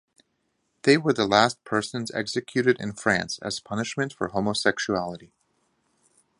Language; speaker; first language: English; native; English